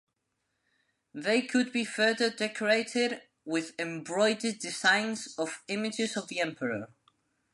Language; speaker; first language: English; non-native, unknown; Spanish